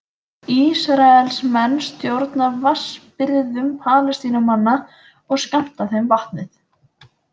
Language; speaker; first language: Icelandic; native; Icelandic